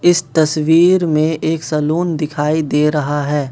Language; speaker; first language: Hindi; non-native, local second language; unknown